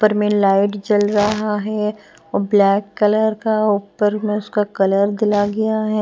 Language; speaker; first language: Hindi; non-native, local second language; Bhojpuri